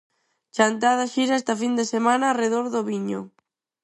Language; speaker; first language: Galician; non-native, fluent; Spanish